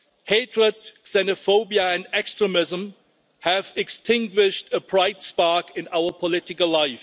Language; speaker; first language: English; non-native, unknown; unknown